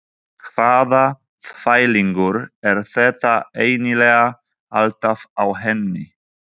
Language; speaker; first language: Icelandic; non-native, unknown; Polish